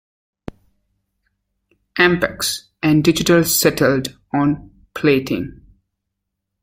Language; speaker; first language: English; native; English